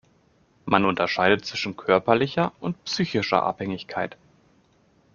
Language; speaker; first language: German; native; German